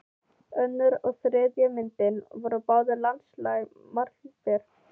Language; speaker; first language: Icelandic; non-native, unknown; Filipino